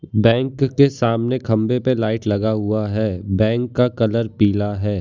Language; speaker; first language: Hindi; non-native, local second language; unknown